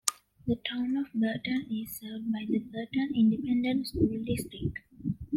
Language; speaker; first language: English; non-native, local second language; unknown